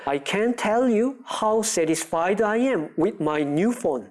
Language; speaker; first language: English; non-native, fluent; Korean